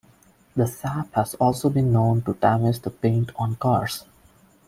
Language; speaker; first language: English; non-native, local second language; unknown